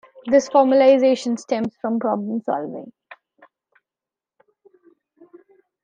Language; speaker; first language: English; non-native, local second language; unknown